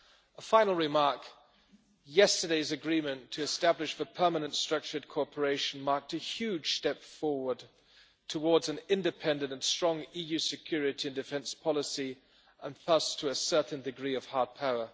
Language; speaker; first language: English; non-native, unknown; German